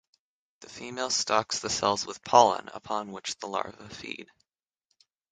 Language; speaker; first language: English; native; English